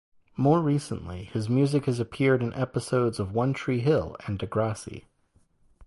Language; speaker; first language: English; native; English